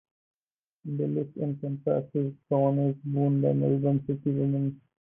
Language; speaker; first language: English; non-native, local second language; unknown